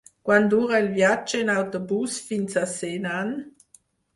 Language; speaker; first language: Catalan; non-native, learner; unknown